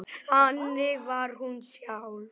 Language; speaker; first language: Icelandic; native; Icelandic